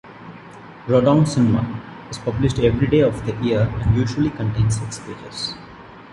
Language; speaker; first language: English; non-native, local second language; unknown